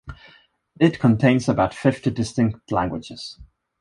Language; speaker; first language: English; non-native, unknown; Swedish